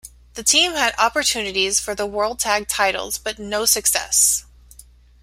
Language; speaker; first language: English; native; English